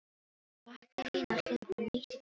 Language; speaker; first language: Icelandic; non-native, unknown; Filipino